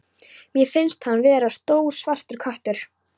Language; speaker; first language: Icelandic; non-native, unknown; Polish